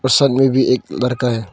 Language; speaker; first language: Hindi; early bilingual, other home language; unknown